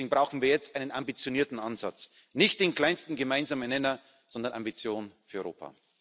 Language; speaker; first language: German; native; German